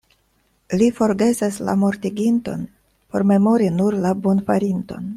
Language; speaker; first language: Esperanto; non-native, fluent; Russian